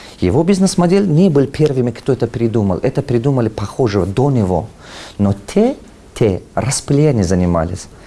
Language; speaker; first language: Russian; non-native, local second language; Tajik